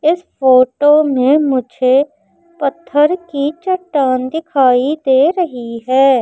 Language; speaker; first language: Hindi; native; Hindi